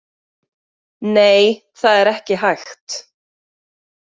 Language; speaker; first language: Icelandic; native; Icelandic